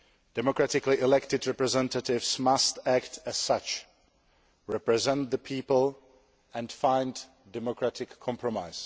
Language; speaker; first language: English; non-native, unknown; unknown